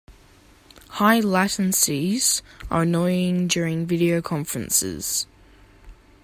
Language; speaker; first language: English; native; English